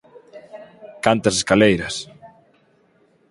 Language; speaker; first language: Galician; native; Galician